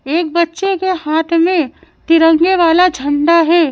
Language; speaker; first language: Hindi; native; Hindi